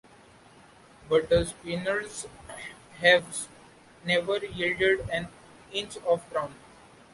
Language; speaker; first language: English; non-native, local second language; Marathi